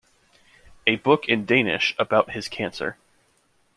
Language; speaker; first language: English; native; English